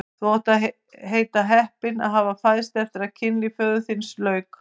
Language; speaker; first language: Icelandic; native; Icelandic